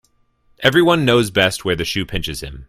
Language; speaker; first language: English; native; English